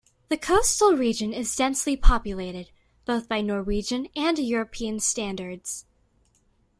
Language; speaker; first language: English; native; English